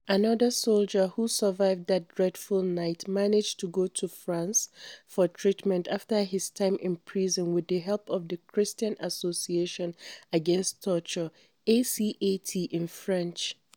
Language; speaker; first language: English; non-native, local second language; Hausa